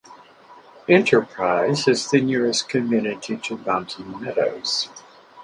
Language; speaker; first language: English; native; English